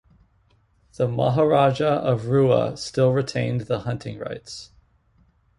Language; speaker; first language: English; native; English